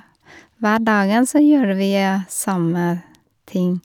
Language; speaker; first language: Norwegian; non-native, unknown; Vietnamese